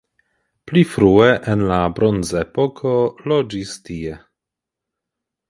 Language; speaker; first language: Esperanto; non-native, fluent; Polish